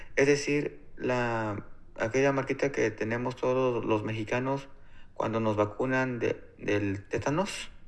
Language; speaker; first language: Spanish; native; Spanish